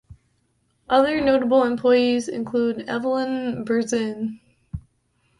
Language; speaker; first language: English; native; English